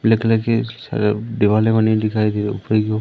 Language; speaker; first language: Hindi; native; Hindi